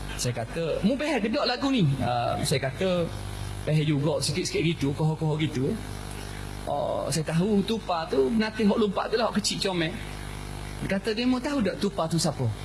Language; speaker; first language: Malay; non-native, fluent; Arabic